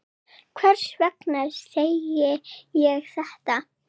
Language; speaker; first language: Icelandic; non-native, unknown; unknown